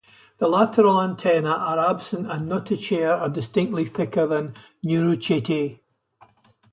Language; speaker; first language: English; native; English